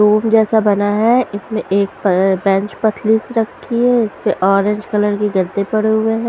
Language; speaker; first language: Hindi; non-native, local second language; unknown